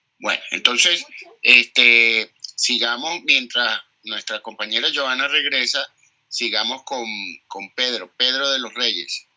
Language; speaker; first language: Spanish; native; Spanish